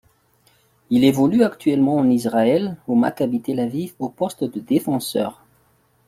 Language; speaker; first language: French; non-native, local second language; Malagasy